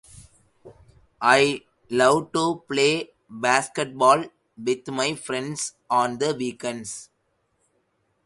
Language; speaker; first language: English; non-native, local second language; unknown